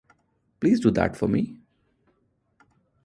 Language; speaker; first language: English; non-native, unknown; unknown